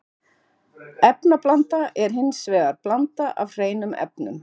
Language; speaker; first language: Icelandic; native; Icelandic